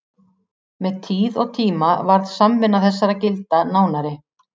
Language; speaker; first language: Icelandic; native; Icelandic